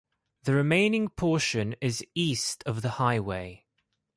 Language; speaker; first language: English; non-native, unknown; Greek